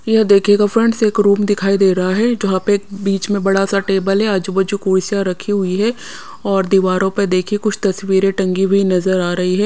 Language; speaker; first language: Hindi; non-native, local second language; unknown